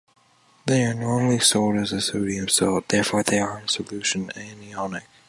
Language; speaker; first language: English; native; English